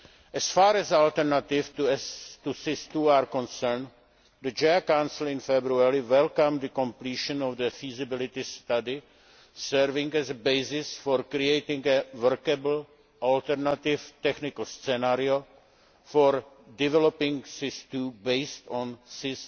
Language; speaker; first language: English; non-native, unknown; Czech